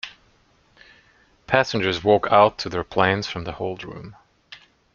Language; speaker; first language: English; non-native, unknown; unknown